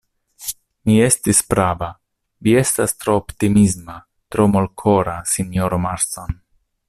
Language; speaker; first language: Esperanto; non-native, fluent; Italian